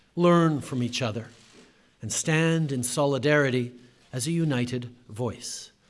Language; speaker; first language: English; early bilingual, other home language; French